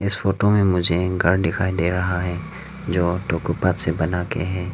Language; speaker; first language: Hindi; non-native, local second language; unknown